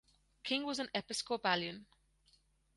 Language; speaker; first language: English; non-native, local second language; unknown